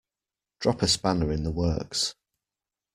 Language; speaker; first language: English; native; English